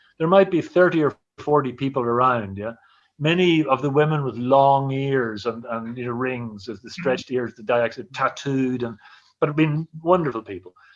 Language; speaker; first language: English; native; English